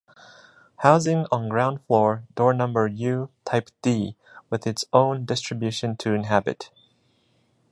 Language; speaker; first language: English; non-native, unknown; Japanese